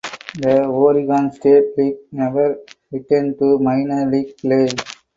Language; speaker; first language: English; non-native, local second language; Tamil